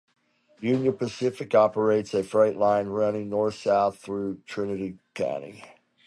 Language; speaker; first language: English; native; English